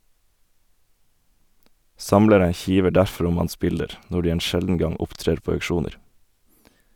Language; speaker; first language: Norwegian; native; Norwegian